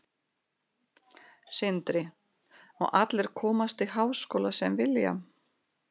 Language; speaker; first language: Icelandic; non-native, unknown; Russian